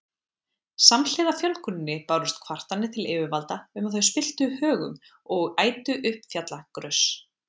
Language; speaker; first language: Icelandic; native; Icelandic